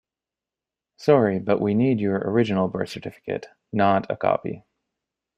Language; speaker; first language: English; native; English